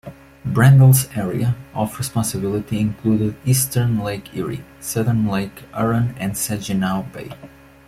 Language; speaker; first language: English; non-native, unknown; Portuguese